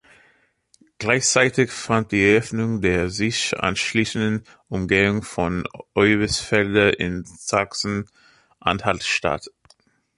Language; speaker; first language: German; non-native, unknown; English